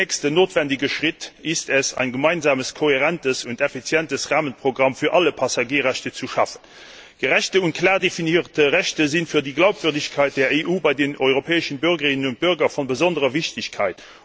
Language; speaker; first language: German; non-native, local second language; Luxembourgish